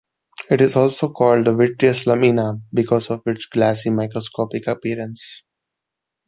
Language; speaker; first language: English; non-native, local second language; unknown